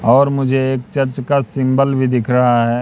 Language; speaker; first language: Hindi; native; Hindi